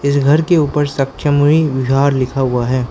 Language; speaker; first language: Hindi; non-native, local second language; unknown